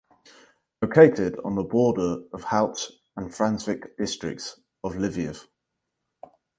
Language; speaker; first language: English; native; English